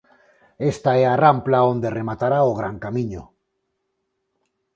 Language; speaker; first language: Galician; non-native, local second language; Spanish